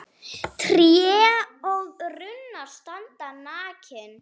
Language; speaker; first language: Icelandic; native; Icelandic